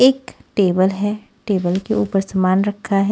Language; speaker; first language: Hindi; native; Hindi